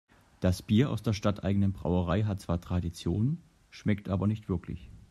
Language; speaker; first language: German; native; German